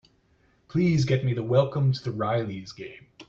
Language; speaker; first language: English; native; English